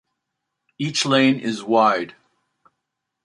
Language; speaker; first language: English; native; English